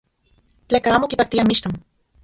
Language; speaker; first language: Central Puebla Nahuatl; non-native, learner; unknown